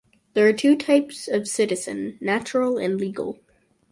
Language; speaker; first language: English; native; English